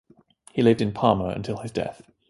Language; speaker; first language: English; native; English